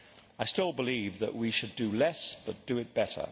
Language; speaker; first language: English; native; English